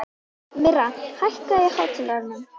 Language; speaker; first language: Icelandic; native; Icelandic